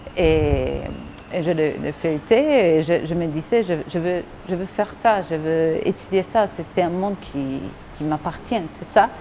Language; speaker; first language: French; non-native, fluent; Spanish